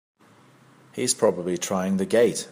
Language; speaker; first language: English; native; English